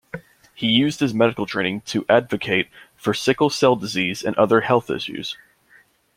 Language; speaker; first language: English; native; English